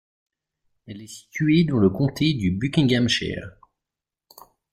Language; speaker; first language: French; native; French